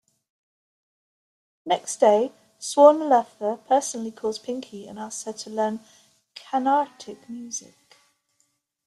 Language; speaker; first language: English; native; English